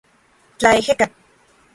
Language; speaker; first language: Central Puebla Nahuatl; non-native, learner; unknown